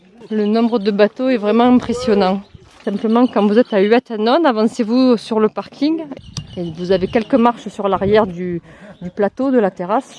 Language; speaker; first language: French; native; French